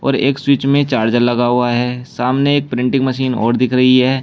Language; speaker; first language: Hindi; native; Hindi